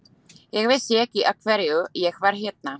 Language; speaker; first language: Icelandic; non-native, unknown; Slovak